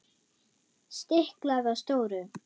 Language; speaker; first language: Icelandic; non-native, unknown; German